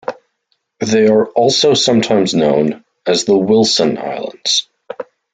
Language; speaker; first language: English; native; English